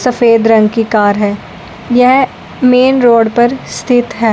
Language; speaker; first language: Hindi; non-native, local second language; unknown